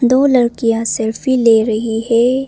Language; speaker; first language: Hindi; non-native, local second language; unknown